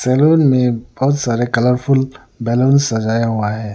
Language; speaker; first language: Hindi; non-native, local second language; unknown